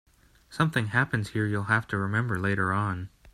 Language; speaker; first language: English; native; English